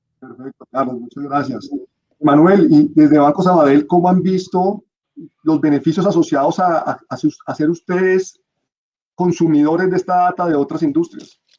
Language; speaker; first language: Spanish; native; Spanish